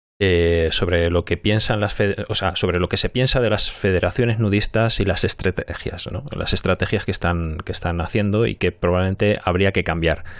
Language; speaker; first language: Spanish; native; Spanish